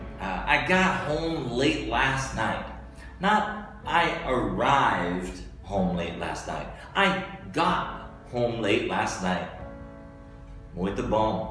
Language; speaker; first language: English; native; English